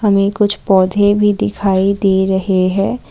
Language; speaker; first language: Hindi; non-native, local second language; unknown